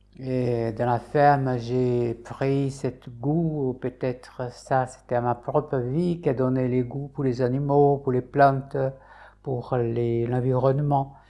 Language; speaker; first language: French; non-native, fluent; Portuguese